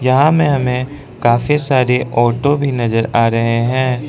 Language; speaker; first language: Hindi; non-native, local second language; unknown